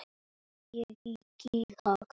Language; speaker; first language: Icelandic; native; Icelandic